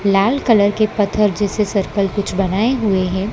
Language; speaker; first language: Hindi; non-native, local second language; Gujarati